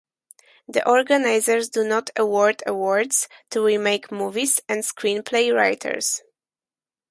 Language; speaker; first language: English; non-native, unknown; Polish